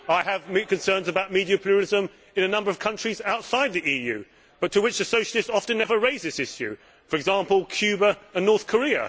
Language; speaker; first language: English; native; English